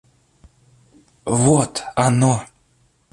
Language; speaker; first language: Russian; native; Russian